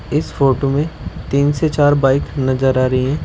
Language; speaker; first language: Hindi; native; Hindi